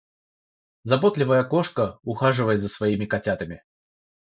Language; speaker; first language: Russian; non-native, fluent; Georgian